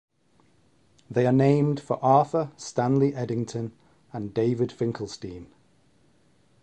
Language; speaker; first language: English; native; English